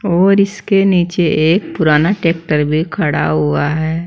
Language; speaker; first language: Hindi; native; Hindi